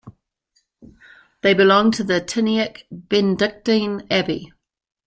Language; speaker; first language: English; native; English